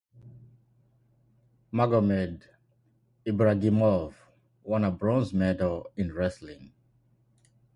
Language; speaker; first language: English; non-native, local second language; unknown